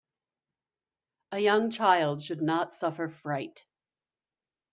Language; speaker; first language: English; native; English